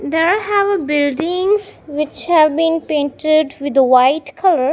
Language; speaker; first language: English; non-native, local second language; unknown